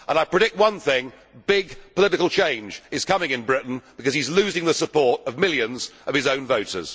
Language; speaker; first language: English; native; English